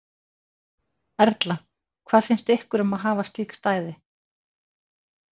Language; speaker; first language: Icelandic; native; Icelandic